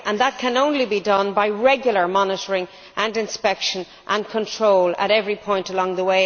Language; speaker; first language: English; native; English